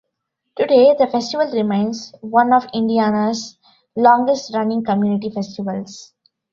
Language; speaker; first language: English; non-native, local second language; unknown